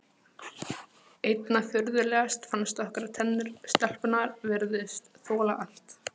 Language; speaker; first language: Icelandic; non-native, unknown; Polish